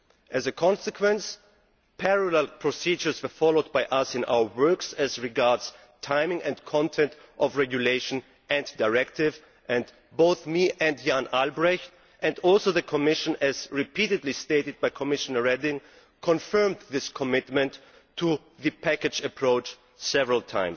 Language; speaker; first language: English; non-native, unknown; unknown